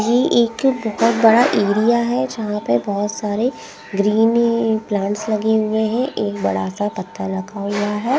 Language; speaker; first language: Hindi; non-native, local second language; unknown